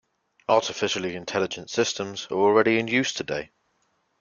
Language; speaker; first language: English; native; English